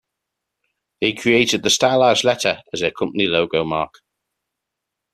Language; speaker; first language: English; native; English